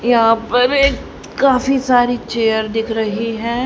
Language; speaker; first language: Hindi; native; Hindi